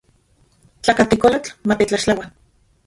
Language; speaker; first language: Central Puebla Nahuatl; non-native, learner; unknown